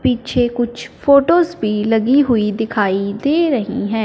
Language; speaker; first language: Hindi; non-native, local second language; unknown